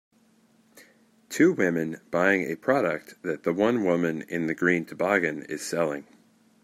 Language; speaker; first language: English; native; English